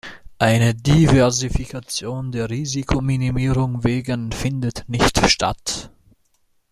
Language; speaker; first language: German; native; German